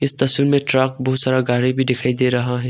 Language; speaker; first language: Hindi; non-native, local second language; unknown